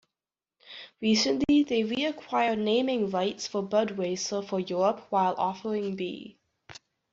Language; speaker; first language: English; native; English